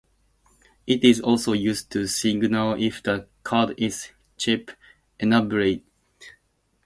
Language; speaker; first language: English; native; English